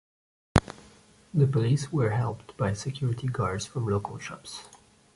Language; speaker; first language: English; non-native, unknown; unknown